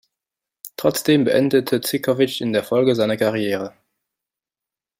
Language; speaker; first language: German; non-native, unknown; French